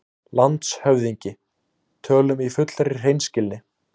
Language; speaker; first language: Icelandic; native; Icelandic